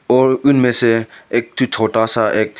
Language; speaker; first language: Hindi; non-native, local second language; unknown